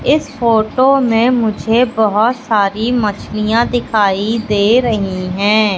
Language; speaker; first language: Hindi; native; Hindi